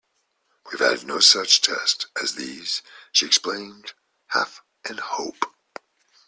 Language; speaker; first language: English; native; English